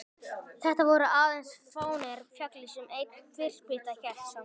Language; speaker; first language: Icelandic; native; Icelandic